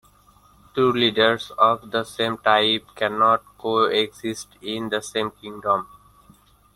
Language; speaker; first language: English; non-native, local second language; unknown